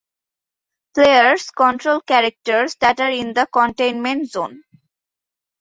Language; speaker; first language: English; non-native, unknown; Bangla